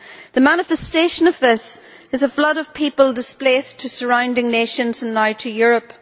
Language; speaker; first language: English; native; English